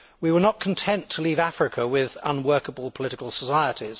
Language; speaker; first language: English; native; English